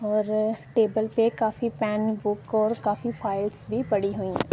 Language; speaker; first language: Hindi; non-native, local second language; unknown